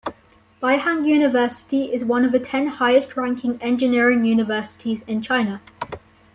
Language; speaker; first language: English; native; English